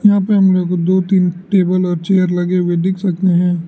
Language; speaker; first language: Hindi; non-native, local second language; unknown